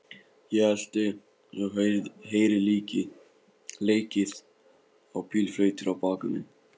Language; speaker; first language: Icelandic; non-native, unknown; Polish